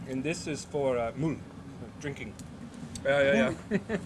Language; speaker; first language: English; native; English